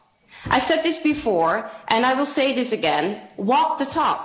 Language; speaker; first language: English; non-native, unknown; Dutch